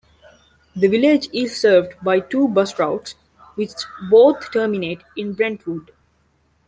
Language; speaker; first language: English; non-native, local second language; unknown